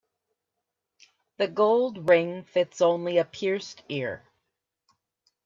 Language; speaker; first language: English; native; English